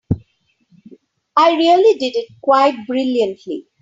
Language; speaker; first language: English; non-native, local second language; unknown